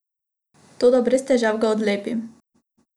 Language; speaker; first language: Slovenian; non-native, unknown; Macedonian